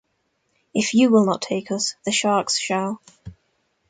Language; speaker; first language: English; native; English